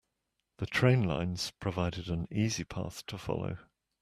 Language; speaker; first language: English; native; English